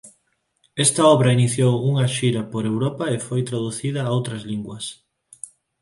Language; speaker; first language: Galician; non-native, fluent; Spanish